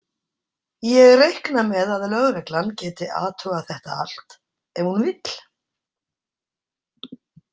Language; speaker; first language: Icelandic; native; Icelandic